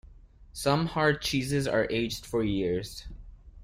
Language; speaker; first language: English; non-native, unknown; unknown